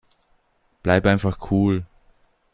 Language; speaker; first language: German; native; German